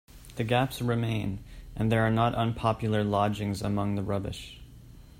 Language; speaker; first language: English; native; English